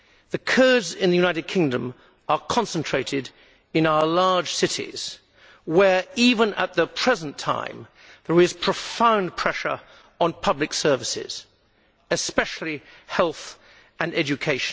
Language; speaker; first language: English; native; English